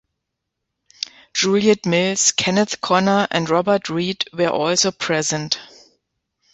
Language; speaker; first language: English; non-native, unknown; German